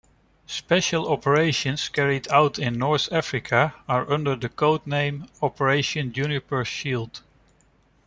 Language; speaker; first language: English; non-native, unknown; Dutch